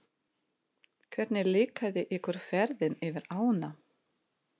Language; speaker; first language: Icelandic; non-native, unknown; Russian